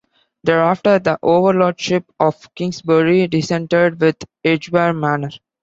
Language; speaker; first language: English; non-native, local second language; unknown